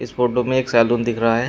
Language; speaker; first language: Hindi; native; Hindi